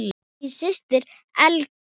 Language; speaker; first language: Icelandic; non-native, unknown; Thai